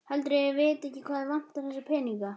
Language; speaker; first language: Icelandic; native; Icelandic